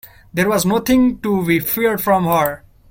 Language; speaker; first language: English; non-native, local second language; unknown